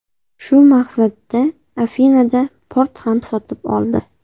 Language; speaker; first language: Uzbek; native; Uzbek